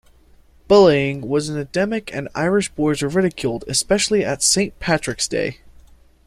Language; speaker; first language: English; native; English